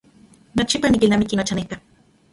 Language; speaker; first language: Central Puebla Nahuatl; non-native, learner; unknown